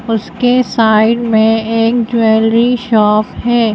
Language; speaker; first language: Hindi; native; Hindi